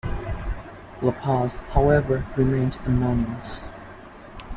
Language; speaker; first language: English; native; English